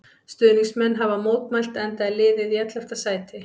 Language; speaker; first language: Icelandic; native; Icelandic